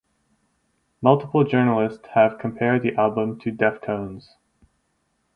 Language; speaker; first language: English; native; English